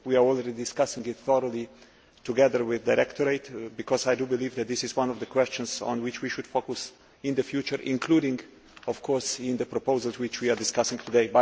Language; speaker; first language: English; non-native, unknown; Slovenian